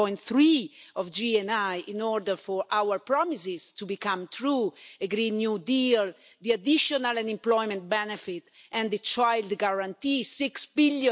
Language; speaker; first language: English; non-native, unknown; Italian